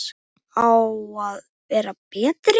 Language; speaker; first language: Icelandic; native; Icelandic